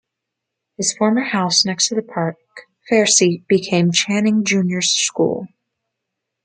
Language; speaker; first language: English; native; English